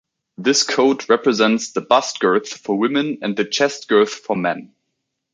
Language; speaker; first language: English; native; English